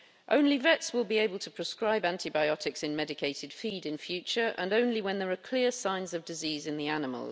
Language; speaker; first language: English; native; English